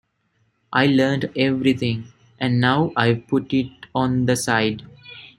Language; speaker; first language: English; non-native, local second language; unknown